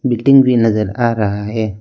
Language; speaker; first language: Hindi; non-native, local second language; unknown